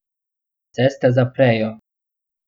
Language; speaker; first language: Slovenian; non-native, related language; Bosnian